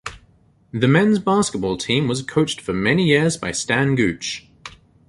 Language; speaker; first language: English; native; English